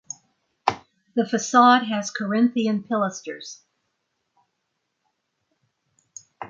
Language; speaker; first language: English; native; English